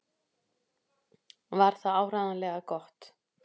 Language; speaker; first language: Icelandic; native; Icelandic